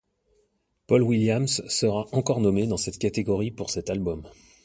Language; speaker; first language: French; native; French